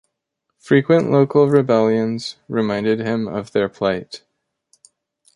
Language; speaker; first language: English; native; English